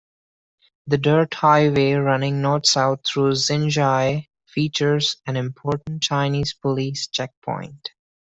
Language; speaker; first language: English; non-native, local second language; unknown